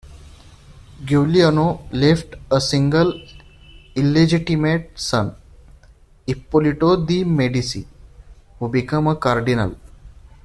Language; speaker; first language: English; non-native, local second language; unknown